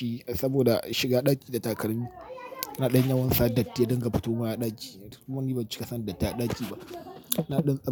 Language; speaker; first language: Hausa; native; Hausa